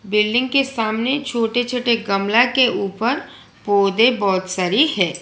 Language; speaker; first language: Hindi; non-native, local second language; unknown